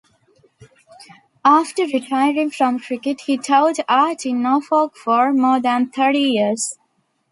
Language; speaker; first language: English; non-native, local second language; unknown